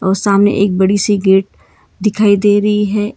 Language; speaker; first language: Hindi; non-native, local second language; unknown